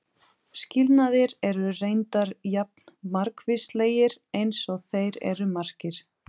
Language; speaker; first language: Icelandic; non-native, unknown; Portuguese